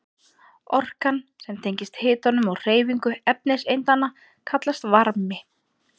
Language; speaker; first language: Icelandic; native; Icelandic